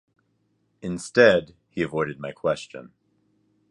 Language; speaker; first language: English; native; English